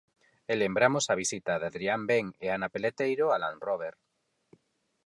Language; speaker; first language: Galician; non-native, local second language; Spanish